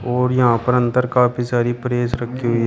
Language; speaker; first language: Hindi; native; Hindi